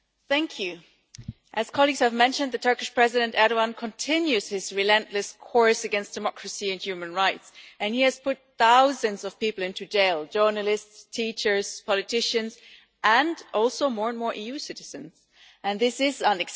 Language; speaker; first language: English; non-native, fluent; German